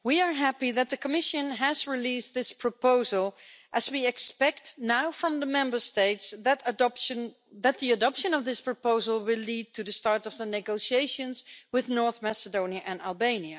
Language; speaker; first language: English; non-native, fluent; Dutch